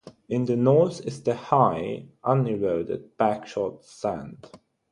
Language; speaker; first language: English; non-native, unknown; German